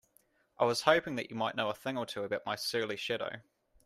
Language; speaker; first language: English; native; English